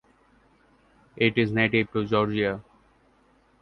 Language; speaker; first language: English; non-native, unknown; Bangla